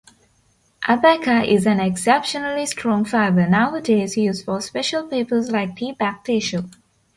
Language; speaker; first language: English; non-native, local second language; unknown